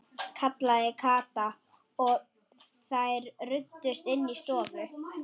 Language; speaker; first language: Icelandic; non-native, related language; Swedish